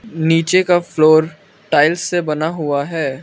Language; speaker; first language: Hindi; non-native, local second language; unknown